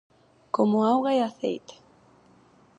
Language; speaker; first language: Galician; native; Galician